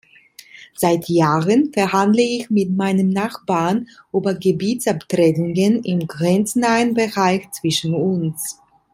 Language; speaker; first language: German; non-native, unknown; Italian